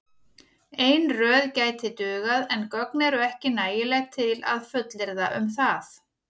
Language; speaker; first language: Icelandic; native; Icelandic